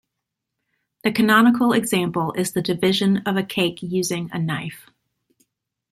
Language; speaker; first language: English; native; English